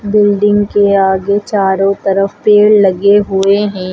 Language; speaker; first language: Hindi; native; Hindi